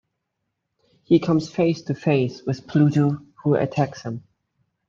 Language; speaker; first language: English; native; English